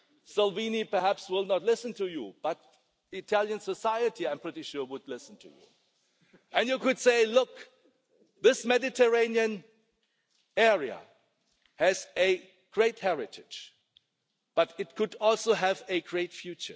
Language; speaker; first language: English; non-native, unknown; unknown